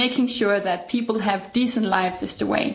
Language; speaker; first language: English; non-native, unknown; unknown